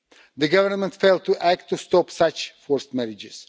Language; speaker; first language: English; non-native, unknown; Russian